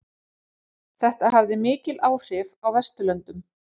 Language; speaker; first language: Icelandic; native; Icelandic